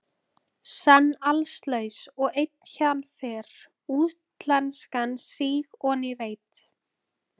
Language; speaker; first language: Icelandic; native; Icelandic